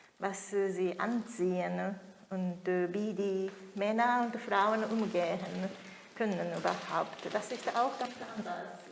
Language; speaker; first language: German; non-native, fluent; Japanese